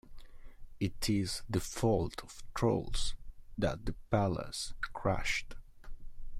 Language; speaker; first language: English; native; English